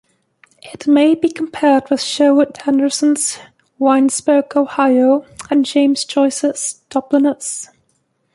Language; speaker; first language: English; native; English